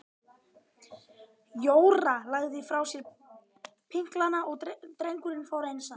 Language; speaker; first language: Icelandic; native; Icelandic